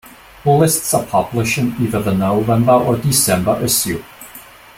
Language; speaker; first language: English; non-native, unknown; German